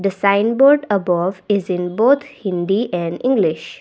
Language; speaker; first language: English; non-native, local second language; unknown